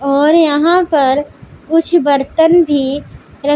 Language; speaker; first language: Hindi; non-native, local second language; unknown